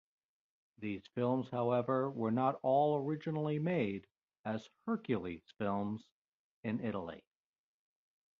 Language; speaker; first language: English; native; English